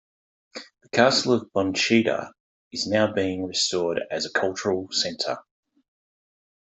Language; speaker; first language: English; native; English